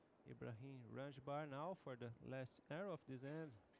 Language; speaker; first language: English; non-native, fluent; Portuguese